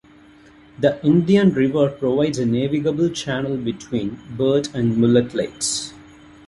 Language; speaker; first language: English; non-native, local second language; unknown